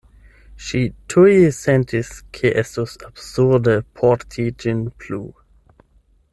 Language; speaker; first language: Esperanto; non-native, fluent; German